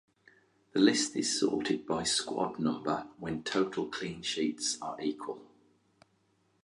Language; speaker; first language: English; native; English